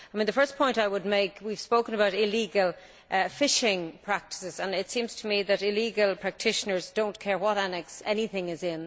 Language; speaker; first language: English; native; English